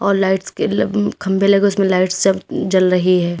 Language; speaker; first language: Hindi; native; Hindi